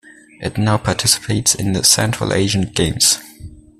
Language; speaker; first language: English; non-native, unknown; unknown